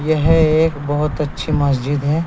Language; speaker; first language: Hindi; native; Hindi